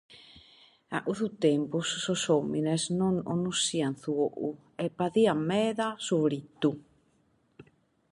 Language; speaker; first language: Sardinian; native; Sardinian